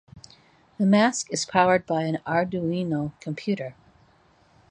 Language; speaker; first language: English; native; English